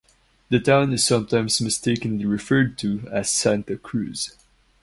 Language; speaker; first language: English; non-native, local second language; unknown